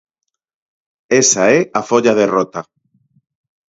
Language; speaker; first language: Galician; non-native, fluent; Spanish